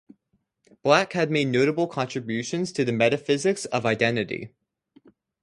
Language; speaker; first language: English; native; English